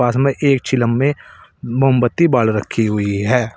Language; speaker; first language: Hindi; native; Hindi